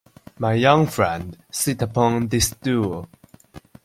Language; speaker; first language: English; non-native, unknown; Chinese